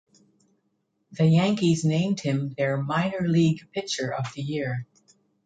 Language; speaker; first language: English; native; English